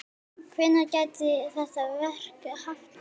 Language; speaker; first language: Icelandic; native; Icelandic